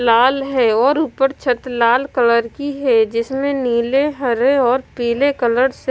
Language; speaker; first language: Hindi; non-native, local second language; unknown